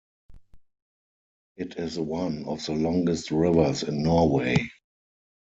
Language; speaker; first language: English; non-native, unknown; German